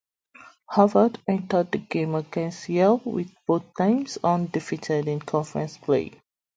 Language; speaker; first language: English; native; English